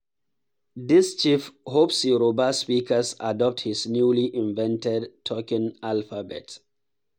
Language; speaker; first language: English; non-native, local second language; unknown